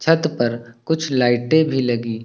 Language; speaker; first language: Hindi; native; Hindi